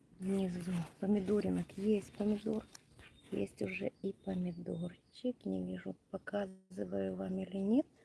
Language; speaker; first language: Russian; non-native, local second language; Ukrainian